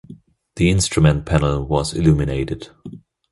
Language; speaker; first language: English; non-native, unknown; German